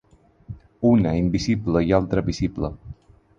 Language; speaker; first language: Catalan; non-native, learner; Spanish